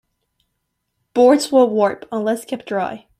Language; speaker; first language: English; native; English